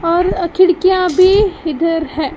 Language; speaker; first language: Hindi; non-native, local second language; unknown